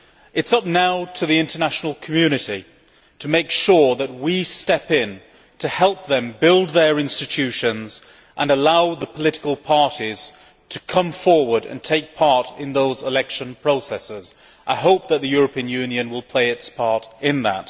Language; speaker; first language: English; native; English